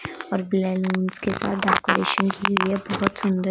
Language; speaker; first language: Hindi; non-native, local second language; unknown